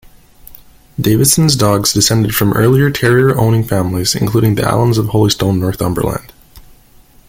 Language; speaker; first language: English; native; English